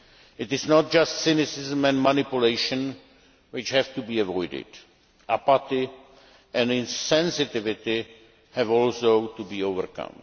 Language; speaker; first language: English; non-native, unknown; Czech